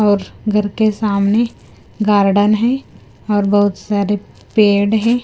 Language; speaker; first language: Hindi; non-native, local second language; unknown